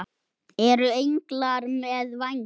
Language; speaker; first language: Icelandic; native; Icelandic